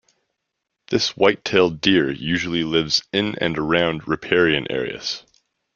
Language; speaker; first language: English; native; English